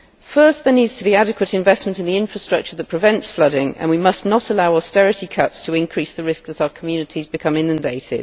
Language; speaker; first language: English; native; English